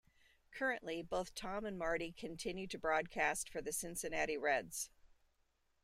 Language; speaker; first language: English; native; English